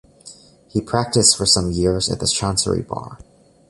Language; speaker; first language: English; native; English